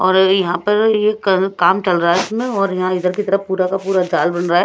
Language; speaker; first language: Hindi; non-native, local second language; Punjabi